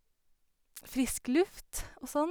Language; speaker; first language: Norwegian; native; Norwegian